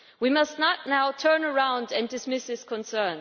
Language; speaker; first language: English; non-native, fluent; German